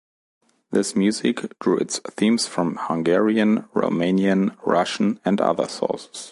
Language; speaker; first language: English; non-native, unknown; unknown